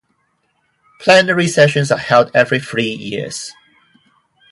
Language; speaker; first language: English; non-native, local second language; Cantonese